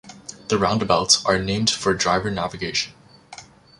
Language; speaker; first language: English; native; English